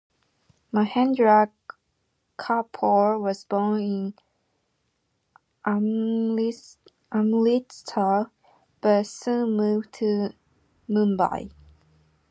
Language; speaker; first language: English; non-native, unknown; Japanese